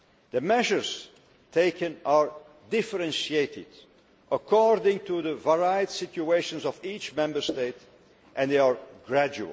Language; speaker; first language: English; non-native, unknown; Dutch